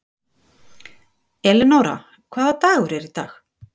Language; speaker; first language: Icelandic; native; Icelandic